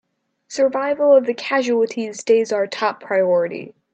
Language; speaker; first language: English; native; English